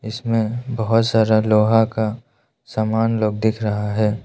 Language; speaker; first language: Hindi; non-native, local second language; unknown